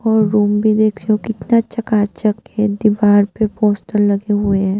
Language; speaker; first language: Hindi; non-native, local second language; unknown